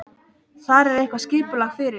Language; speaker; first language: Icelandic; native; Icelandic